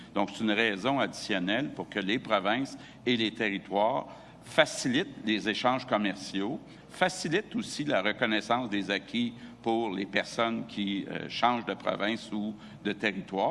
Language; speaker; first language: French; native; French